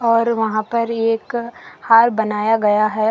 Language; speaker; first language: Hindi; non-native, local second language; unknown